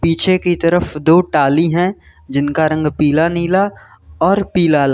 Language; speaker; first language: Hindi; native; Hindi